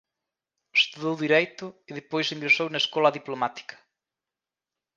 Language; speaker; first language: Galician; native; Galician